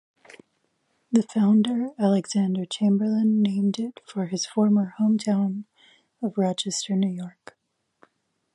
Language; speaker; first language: English; native; English